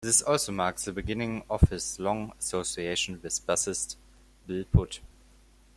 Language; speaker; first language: English; non-native, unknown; German